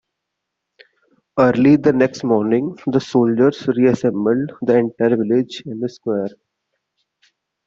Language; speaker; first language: English; non-native, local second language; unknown